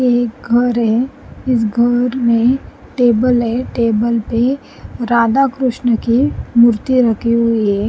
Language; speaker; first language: Hindi; non-native, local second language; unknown